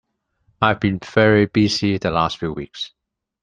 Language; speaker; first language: English; non-native, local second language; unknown